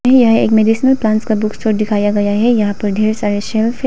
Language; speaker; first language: Hindi; non-native, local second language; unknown